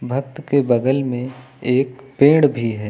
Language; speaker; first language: Hindi; native; Hindi